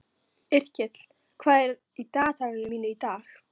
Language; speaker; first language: Icelandic; non-native, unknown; Polish